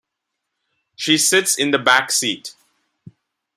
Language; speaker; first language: English; non-native, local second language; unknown